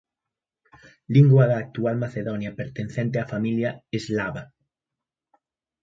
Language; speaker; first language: Galician; native; Galician